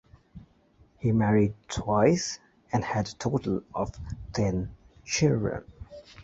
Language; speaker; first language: English; native; English